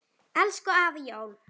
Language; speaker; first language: Icelandic; native; Icelandic